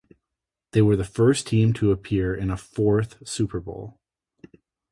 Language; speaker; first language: English; native; English